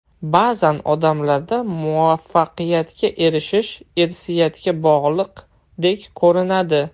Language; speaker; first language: Uzbek; non-native, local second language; Russian